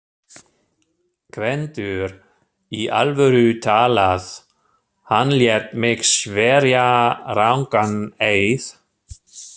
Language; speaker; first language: Icelandic; non-native, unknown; German